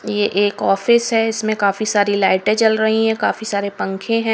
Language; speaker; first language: Hindi; native; Hindi